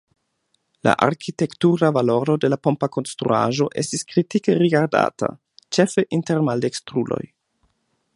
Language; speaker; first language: Esperanto; non-native, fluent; German